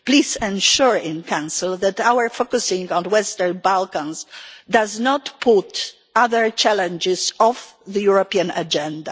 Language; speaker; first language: English; non-native, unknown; Polish